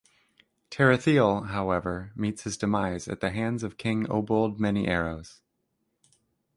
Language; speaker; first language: English; native; English